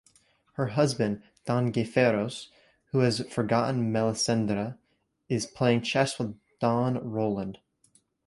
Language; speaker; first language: English; native; English